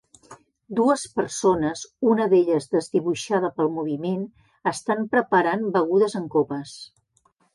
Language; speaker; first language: Catalan; native; Catalan